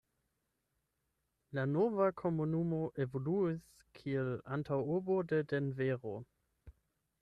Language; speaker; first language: Esperanto; non-native, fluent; German